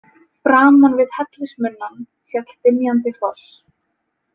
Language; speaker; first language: Icelandic; native; Icelandic